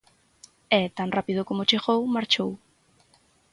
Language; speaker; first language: Galician; native; Galician